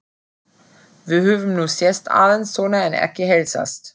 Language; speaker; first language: Icelandic; non-native, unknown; German